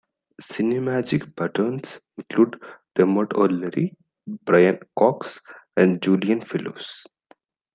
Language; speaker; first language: English; non-native, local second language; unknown